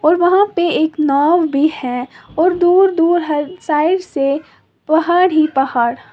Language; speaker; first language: Hindi; native; Hindi